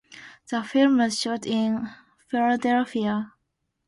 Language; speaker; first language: English; non-native, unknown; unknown